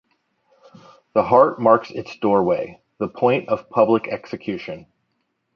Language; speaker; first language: English; native; English